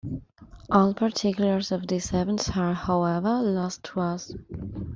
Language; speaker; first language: English; non-native, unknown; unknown